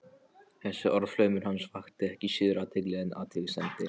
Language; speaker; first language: Icelandic; non-native, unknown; Polish